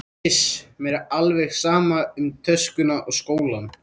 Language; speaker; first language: Icelandic; native; Icelandic